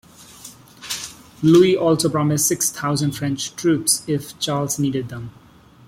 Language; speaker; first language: English; non-native, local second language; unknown